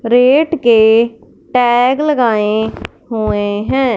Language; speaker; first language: Hindi; non-native, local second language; Punjabi